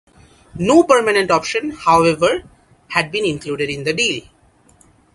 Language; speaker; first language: English; non-native, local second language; Bangla